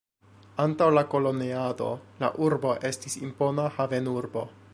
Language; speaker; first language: Esperanto; non-native, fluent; English